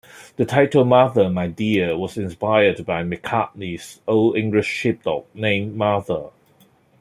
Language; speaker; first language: English; non-native, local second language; Cantonese